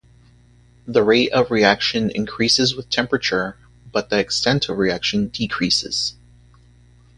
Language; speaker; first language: English; native; English